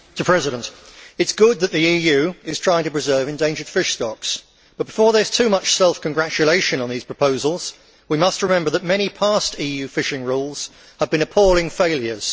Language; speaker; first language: English; native; English